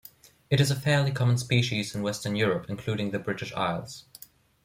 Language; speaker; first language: English; non-native, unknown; German